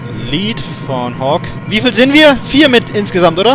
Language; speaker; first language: German; native; German